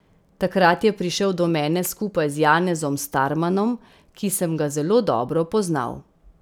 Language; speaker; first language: Slovenian; native; Slovenian